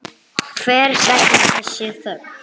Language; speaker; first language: Icelandic; non-native, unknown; English